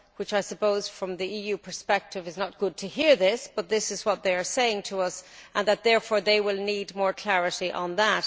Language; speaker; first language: English; native; English